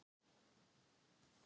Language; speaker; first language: Icelandic; non-native, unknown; Thai